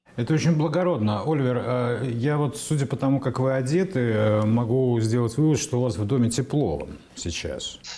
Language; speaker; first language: Russian; native; Russian